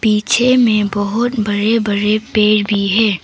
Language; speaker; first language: Hindi; non-native, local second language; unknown